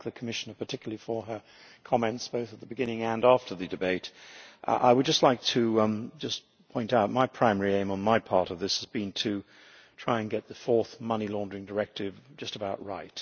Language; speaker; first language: English; native; English